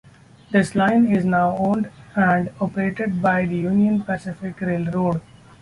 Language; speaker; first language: English; non-native, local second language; Marathi